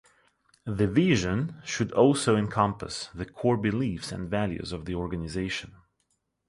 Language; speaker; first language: English; non-native, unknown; Russian